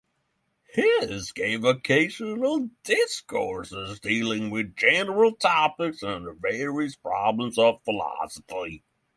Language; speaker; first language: English; non-native, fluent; Norwegian